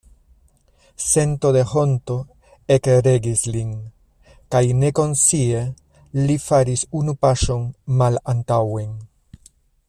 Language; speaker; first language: Esperanto; non-native, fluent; Spanish